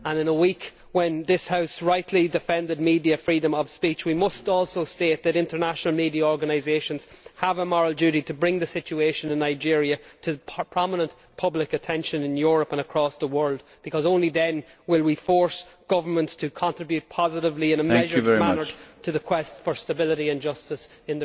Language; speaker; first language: English; native; English